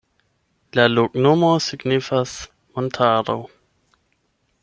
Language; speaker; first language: Esperanto; non-native, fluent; German